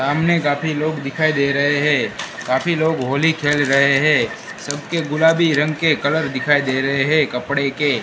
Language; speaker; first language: Hindi; non-native, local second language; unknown